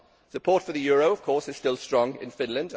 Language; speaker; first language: English; native; English